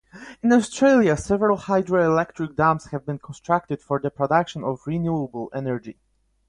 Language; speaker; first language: English; non-native, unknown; Polish